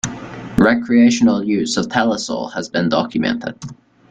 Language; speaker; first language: English; native; English